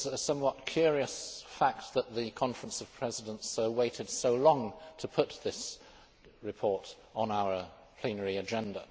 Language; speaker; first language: English; native; English